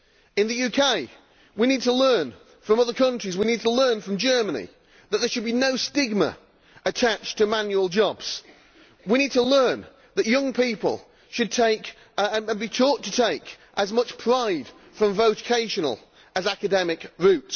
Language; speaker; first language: English; native; English